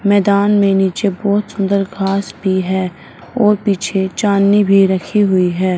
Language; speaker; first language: Hindi; non-native, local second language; Punjabi